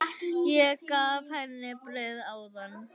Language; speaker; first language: Icelandic; native; Icelandic